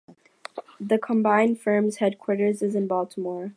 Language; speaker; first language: English; native; English